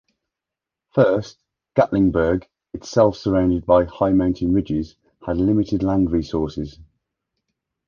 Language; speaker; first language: English; native; English